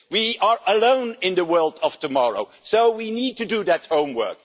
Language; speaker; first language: English; non-native, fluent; Dutch